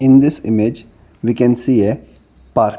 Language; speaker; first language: English; non-native, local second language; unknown